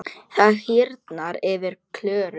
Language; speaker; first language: Icelandic; non-native, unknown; Polish